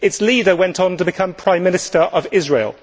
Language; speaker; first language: English; native; English